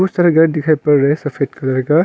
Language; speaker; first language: Hindi; non-native, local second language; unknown